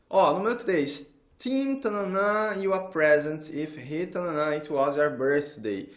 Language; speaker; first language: English; non-native, fluent; Portuguese